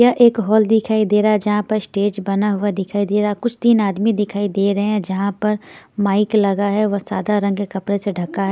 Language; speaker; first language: Hindi; non-native, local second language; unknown